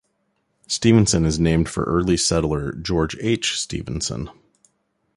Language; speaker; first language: English; native; English